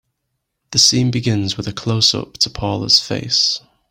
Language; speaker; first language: English; native; English